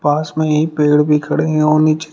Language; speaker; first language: Hindi; native; Hindi